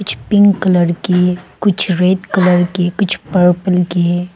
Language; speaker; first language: Hindi; non-native, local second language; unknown